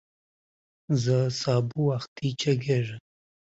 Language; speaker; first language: English; non-native, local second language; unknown